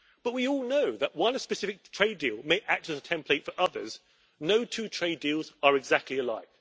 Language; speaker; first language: English; native; English